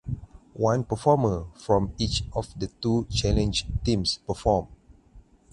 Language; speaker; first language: English; non-native, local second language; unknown